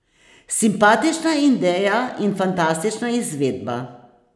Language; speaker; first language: Slovenian; native; Slovenian